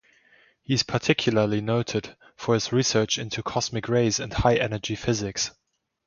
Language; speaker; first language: English; non-native, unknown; German